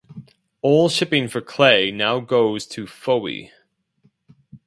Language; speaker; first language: English; non-native, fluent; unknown